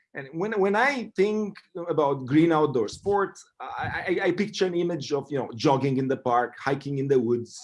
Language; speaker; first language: English; non-native, fluent; Romanian